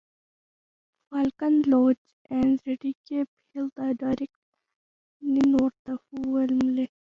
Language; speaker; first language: English; non-native, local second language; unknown